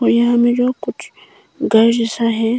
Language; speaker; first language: Hindi; non-native, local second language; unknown